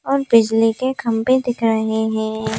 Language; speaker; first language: Hindi; native; Hindi